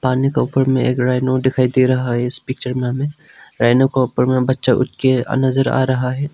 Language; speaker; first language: Hindi; non-native, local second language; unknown